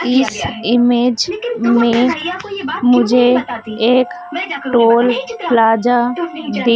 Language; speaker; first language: Hindi; native; Hindi